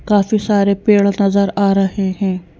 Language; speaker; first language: Hindi; native; Hindi